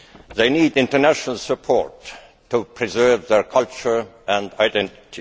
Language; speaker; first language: English; non-native, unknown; Estonian